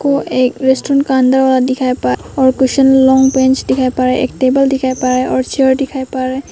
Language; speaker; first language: Hindi; non-native, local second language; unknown